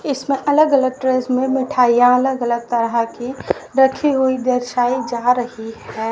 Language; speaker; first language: Hindi; native; Hindi